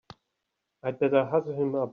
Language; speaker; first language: English; native; English